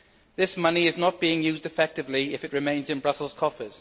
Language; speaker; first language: English; native; English